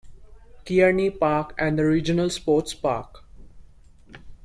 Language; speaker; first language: English; non-native, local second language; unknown